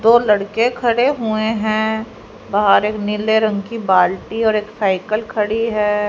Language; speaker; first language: Hindi; native; Hindi